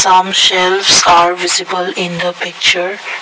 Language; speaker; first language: English; non-native, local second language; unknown